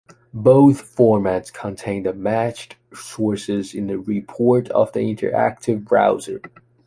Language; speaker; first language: English; non-native, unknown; Chinese